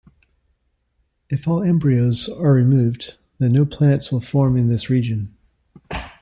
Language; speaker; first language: English; native; English